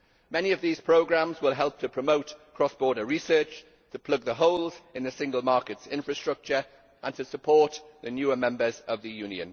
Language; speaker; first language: English; native; English